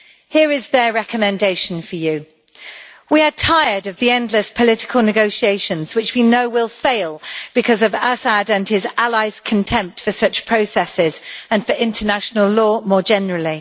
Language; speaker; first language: English; native; English